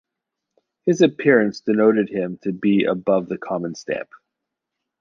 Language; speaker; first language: English; native; English